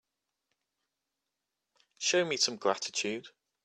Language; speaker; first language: English; native; English